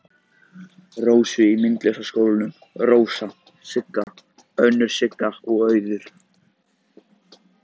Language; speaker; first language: Icelandic; native; Icelandic